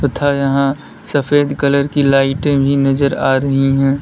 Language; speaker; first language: Hindi; native; Hindi